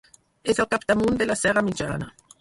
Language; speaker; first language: Catalan; non-native, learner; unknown